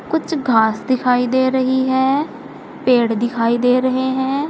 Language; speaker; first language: Hindi; native; Hindi